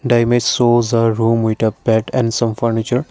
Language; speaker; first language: English; non-native, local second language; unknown